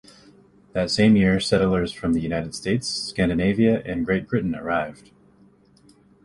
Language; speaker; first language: English; native; English